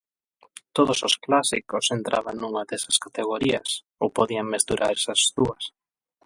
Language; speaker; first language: Galician; non-native, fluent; Spanish